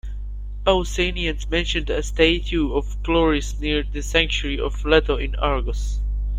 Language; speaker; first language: English; native; English